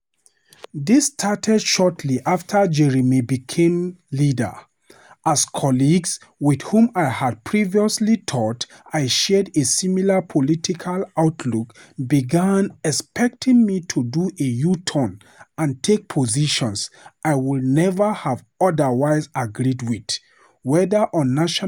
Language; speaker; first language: English; non-native, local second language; Hausa